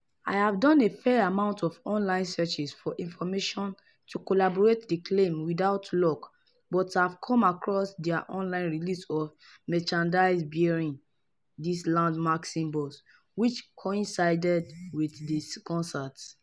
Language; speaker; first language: English; non-native, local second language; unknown